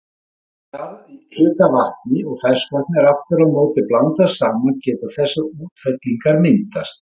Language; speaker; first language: Icelandic; native; Icelandic